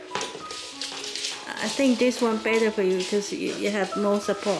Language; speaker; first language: English; non-native, fluent; Chinese